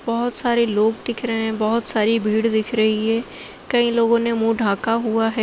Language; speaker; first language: Hindi; native; Hindi